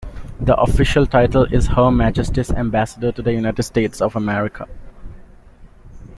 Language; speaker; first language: English; non-native, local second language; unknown